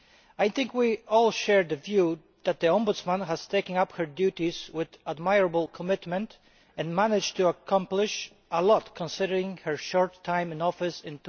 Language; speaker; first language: English; non-native, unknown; Polish